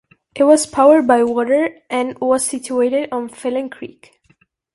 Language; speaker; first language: English; non-native, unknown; Catalan